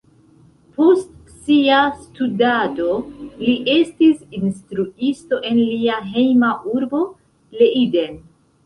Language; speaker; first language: Esperanto; non-native, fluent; Central Kurdish